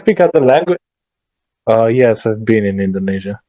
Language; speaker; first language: English; non-native, fluent; Romanian